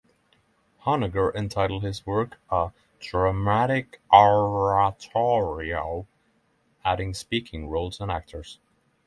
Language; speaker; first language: English; non-native, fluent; Norwegian